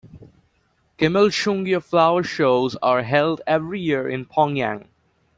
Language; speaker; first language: English; native; English